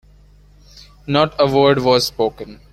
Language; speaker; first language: English; non-native, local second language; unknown